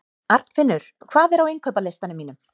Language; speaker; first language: Icelandic; native; Icelandic